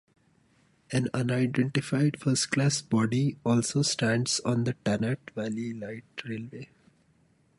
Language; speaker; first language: English; non-native, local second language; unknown